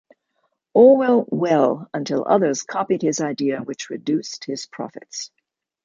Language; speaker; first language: English; native; English